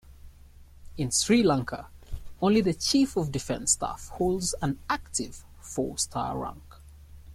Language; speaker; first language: English; native; English